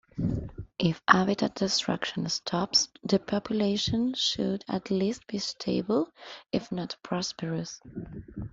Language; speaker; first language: English; non-native, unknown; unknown